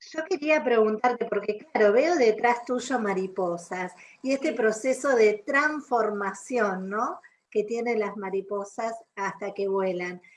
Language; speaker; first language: Spanish; native; Spanish